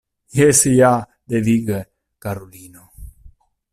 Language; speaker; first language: Esperanto; non-native, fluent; Italian